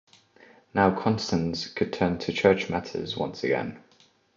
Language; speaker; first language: English; non-native, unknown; Estonian